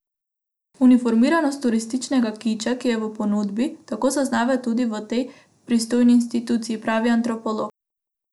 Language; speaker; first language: Slovenian; non-native, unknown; Macedonian